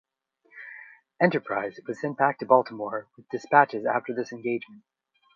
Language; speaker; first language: English; native; English